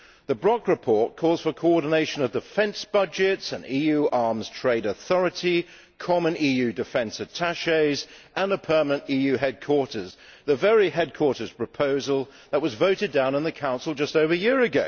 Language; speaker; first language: English; native; English